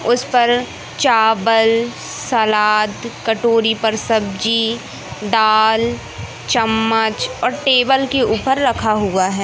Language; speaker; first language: Hindi; native; Hindi